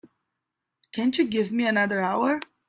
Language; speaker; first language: English; native; English